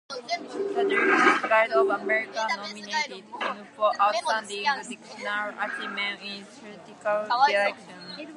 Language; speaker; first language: English; non-native, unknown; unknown